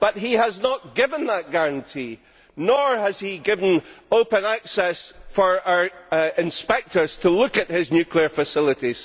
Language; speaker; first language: English; native; English